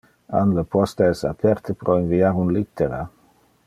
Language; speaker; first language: Interlingua; non-native, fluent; Dutch